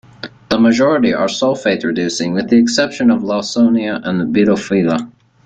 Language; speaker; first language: English; native; English